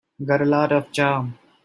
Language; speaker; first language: English; non-native, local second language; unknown